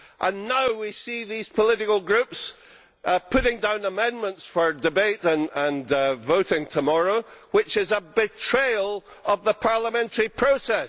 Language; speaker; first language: English; native; English